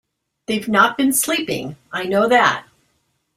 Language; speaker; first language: English; native; English